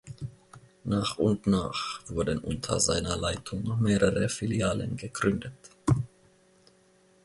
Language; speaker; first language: German; non-native, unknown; Finnish